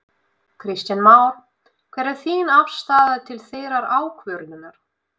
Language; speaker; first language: Icelandic; non-native, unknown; Russian